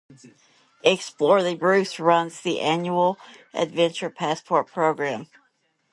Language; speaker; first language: English; native; English